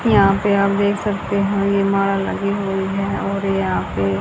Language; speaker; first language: Hindi; native; Hindi